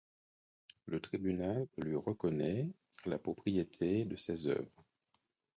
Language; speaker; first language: French; non-native, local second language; Haitian Creole